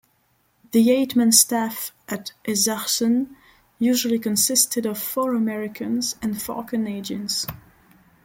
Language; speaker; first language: English; non-native, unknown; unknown